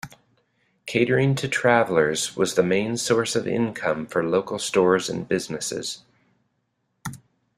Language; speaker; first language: English; native; English